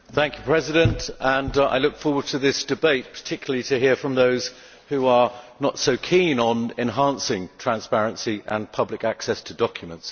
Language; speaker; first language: English; native; English